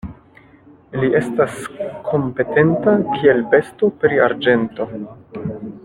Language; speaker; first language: Esperanto; non-native, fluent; French